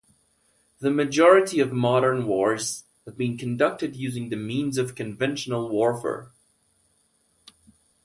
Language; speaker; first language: English; native; English